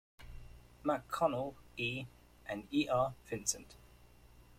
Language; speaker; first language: English; native; English